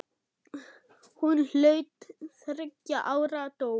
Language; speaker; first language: Icelandic; non-native, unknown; German